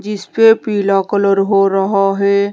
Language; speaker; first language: Hindi; native; Hindi